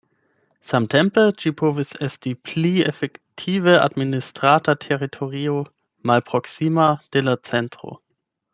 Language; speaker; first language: Esperanto; non-native, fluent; German